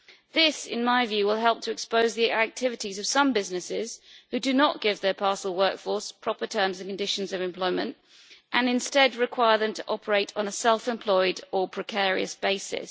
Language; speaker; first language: English; native; English